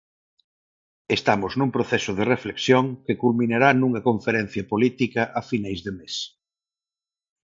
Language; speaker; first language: Galician; non-native, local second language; Spanish